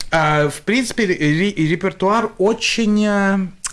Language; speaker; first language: Russian; early bilingual, other home language; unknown